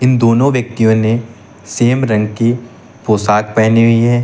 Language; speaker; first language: Hindi; native; Hindi